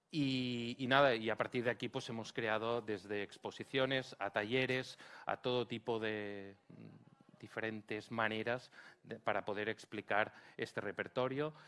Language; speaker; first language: Spanish; non-native, local second language; Catalan